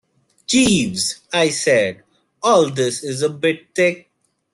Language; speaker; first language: English; non-native, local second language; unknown